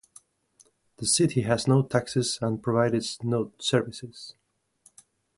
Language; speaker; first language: English; native; English